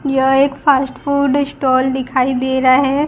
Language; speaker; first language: Hindi; non-native, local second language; Gujarati